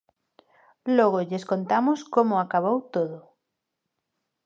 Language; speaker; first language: Galician; non-native, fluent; Spanish